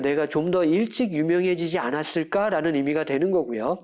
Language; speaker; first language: Korean; native; Korean